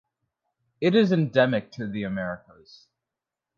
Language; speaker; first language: English; native; English